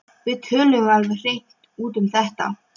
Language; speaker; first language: Icelandic; non-native, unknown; Polish